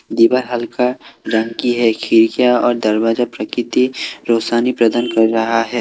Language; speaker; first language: Hindi; non-native, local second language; Assamese